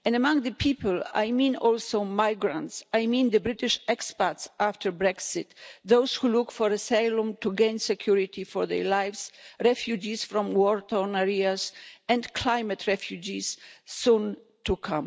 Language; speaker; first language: English; non-native, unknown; Polish